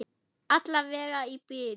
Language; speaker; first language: Icelandic; non-native, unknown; German